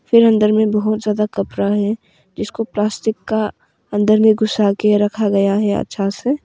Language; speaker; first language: Hindi; early bilingual, other home language; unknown